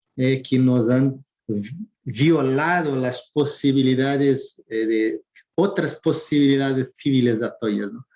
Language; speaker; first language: Spanish; non-native, related language; Portuguese